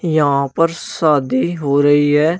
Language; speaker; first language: Hindi; native; Hindi